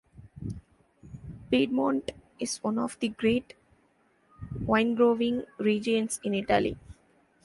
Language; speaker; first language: English; non-native, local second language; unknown